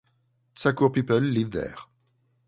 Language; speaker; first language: English; non-native, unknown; French